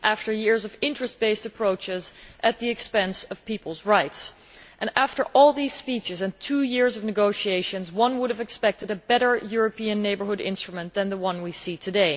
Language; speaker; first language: English; non-native, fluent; Dutch